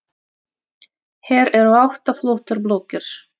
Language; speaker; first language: Icelandic; non-native, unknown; Russian